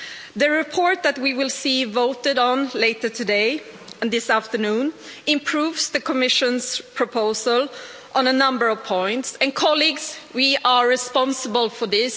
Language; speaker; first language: English; non-native, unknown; Swedish